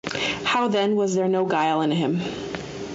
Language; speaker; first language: English; native; English